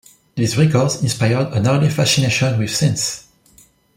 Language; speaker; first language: English; non-native, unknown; French